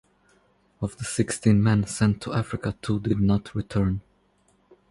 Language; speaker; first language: English; non-native, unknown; Croatian